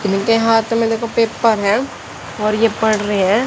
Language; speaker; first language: Hindi; native; Hindi